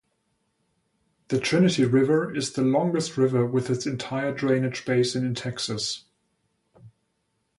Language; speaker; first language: English; non-native, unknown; German